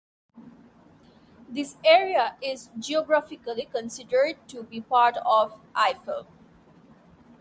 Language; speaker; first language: English; non-native, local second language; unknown